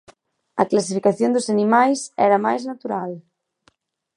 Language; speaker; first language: Galician; native; Galician